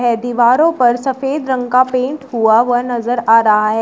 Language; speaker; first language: Hindi; native; Hindi